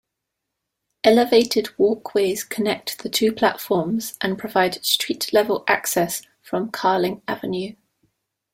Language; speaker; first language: English; native; English